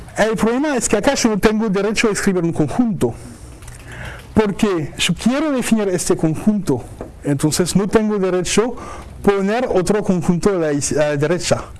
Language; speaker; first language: Spanish; non-native, fluent; French